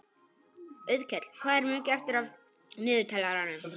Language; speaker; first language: Icelandic; non-native, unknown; Polish